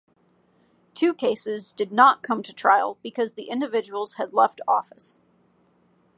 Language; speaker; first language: English; native; English